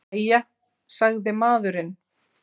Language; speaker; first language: Icelandic; native; Icelandic